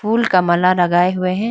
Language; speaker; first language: Hindi; non-native, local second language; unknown